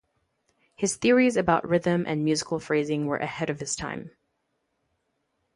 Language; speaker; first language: English; native; English